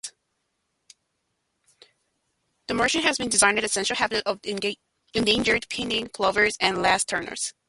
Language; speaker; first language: English; native; English